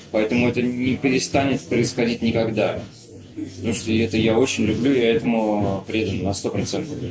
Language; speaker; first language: Russian; native; Russian